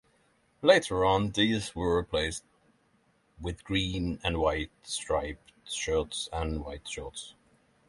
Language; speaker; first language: English; non-native, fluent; Norwegian